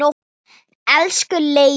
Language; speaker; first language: Icelandic; non-native, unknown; Thai